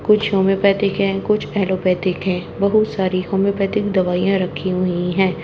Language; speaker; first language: Hindi; native; Hindi